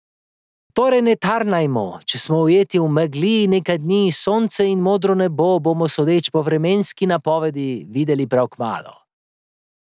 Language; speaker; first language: Slovenian; native; Slovenian